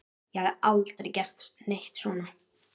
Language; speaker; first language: Icelandic; native; Icelandic